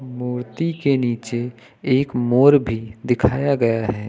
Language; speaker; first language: Hindi; native; Hindi